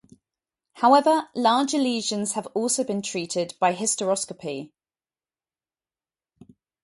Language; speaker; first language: English; native; English